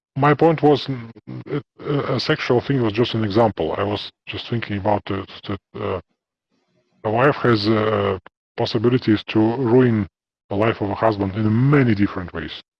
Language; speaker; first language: English; non-native, fluent; Russian